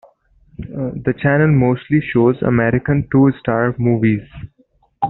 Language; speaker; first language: English; non-native, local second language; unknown